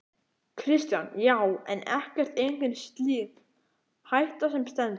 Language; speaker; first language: Icelandic; native; Icelandic